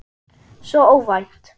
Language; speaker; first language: Icelandic; non-native, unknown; German